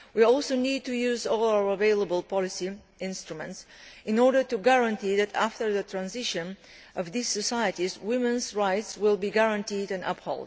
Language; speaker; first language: English; non-native, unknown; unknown